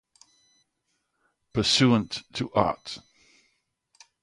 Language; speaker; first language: English; non-native, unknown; Dutch